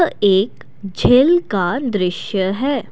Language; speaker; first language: Hindi; non-native, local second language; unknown